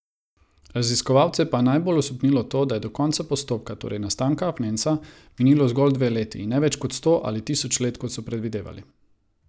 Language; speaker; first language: Slovenian; non-native, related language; Croatian